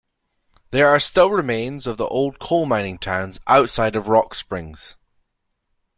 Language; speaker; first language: English; native; English